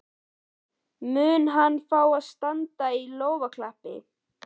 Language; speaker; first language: Icelandic; native; Icelandic